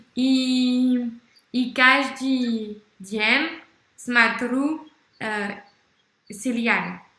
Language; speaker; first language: Russian; non-native, learner; French